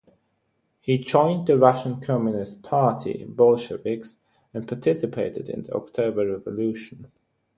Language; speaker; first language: English; non-native, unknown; German